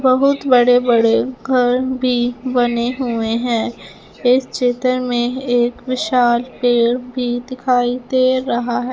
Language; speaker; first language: Hindi; non-native, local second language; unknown